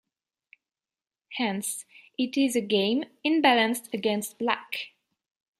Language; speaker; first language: English; non-native, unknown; French